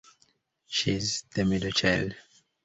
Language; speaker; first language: English; native; English